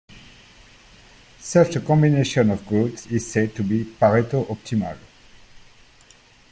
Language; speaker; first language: English; native; English